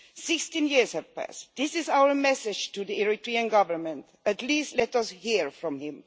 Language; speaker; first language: English; non-native, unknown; Swedish